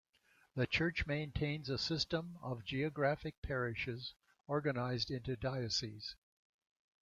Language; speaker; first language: English; native; English